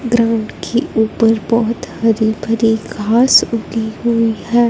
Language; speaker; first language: Hindi; non-native, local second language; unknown